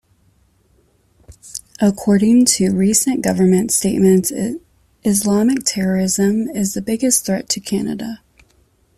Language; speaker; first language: English; native; English